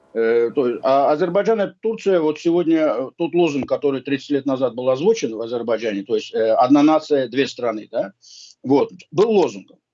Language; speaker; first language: Russian; non-native, local second language; Azerbaijani